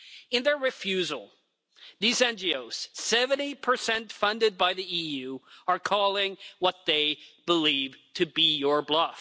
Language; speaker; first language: English; non-native, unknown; Swedish